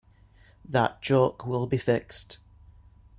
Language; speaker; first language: English; native; English